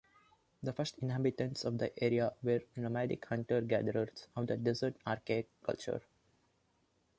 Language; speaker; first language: English; non-native, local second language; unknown